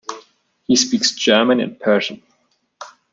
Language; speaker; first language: English; non-native, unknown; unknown